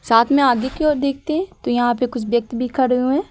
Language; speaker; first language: Hindi; native; Hindi